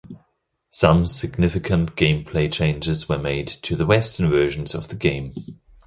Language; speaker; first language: English; non-native, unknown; German